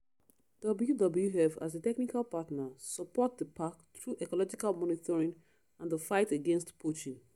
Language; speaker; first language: English; non-native, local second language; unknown